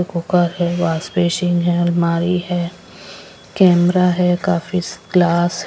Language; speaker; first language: Hindi; non-native, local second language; Punjabi